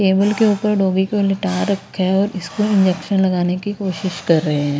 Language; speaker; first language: Hindi; native; Hindi